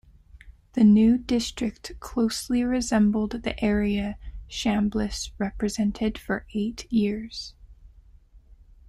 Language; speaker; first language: English; native; English